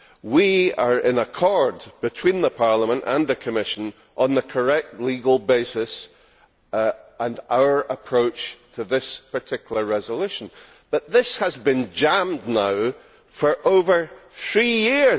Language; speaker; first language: English; native; English